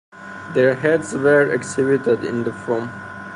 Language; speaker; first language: English; non-native, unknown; Persian